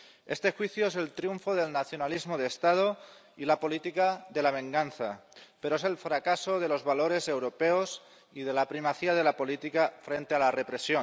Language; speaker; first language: Spanish; non-native, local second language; Catalan